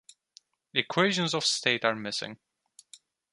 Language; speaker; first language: English; non-native, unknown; Turkish